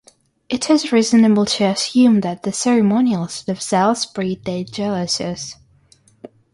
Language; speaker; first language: English; non-native, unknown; Russian